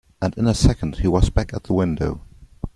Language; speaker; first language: English; non-native, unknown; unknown